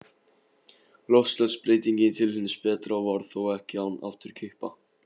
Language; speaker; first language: Icelandic; non-native, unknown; Polish